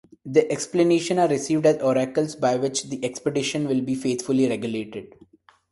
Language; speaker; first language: English; non-native, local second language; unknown